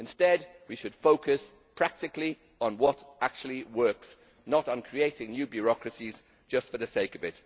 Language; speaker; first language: English; native; English